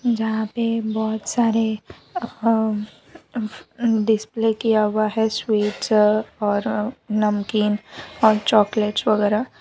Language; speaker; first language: Hindi; non-native, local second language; Gujarati